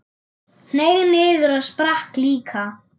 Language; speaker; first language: Icelandic; non-native, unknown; German